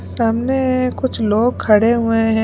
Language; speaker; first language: Hindi; non-native, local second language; Punjabi